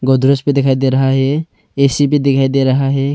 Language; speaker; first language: Hindi; early bilingual, other home language; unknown